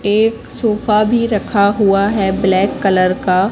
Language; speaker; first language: Hindi; native; Hindi